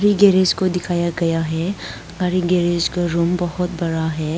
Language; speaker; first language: Hindi; non-native, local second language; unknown